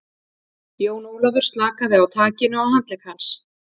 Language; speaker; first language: Icelandic; native; Icelandic